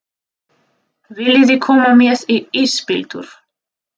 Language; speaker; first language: Icelandic; non-native, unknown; Russian